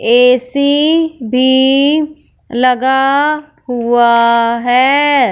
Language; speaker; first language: Hindi; non-native, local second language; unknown